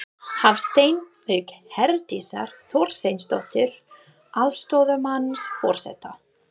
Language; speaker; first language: Icelandic; non-native, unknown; English